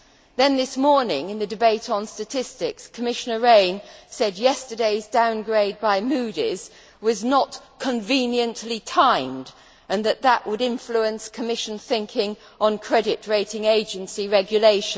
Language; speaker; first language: English; native; English